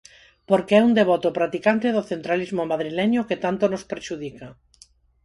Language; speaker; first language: Galician; non-native, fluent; Spanish